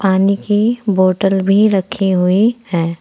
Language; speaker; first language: Hindi; native; Hindi